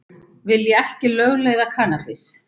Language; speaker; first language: Icelandic; native; Icelandic